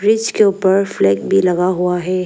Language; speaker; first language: Hindi; early bilingual, other home language; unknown